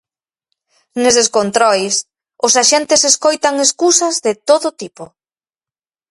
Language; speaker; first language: Galician; native; Galician